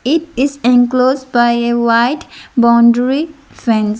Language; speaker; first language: English; non-native, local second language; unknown